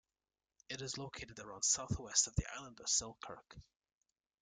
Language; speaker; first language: English; native; English